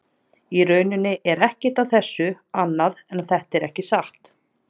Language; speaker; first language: Icelandic; native; Icelandic